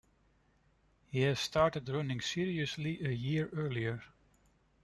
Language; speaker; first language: English; non-native, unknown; Dutch